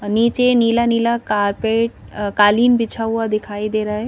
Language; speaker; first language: Hindi; native; Hindi